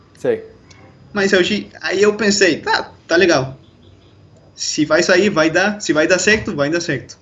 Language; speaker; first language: Portuguese; non-native, fluent; Spanish